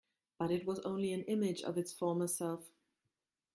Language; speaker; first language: English; non-native, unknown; German